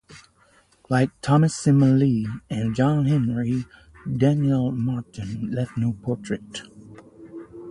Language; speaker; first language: English; non-native, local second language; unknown